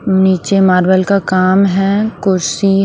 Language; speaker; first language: Hindi; native; Hindi